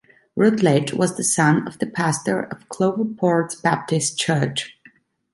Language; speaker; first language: English; non-native, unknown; Italian